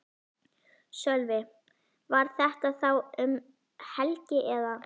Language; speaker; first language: Icelandic; native; Icelandic